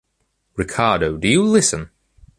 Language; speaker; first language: English; native; English